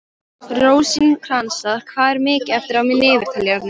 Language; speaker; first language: Icelandic; non-native, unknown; Polish